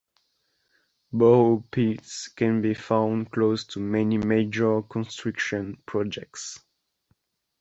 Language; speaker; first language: English; non-native, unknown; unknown